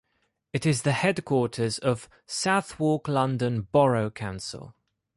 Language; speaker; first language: English; non-native, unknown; Greek